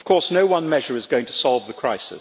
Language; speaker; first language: English; native; English